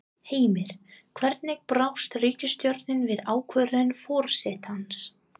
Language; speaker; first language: Icelandic; non-native, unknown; English